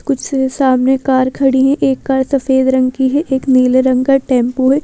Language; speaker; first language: Hindi; native; Hindi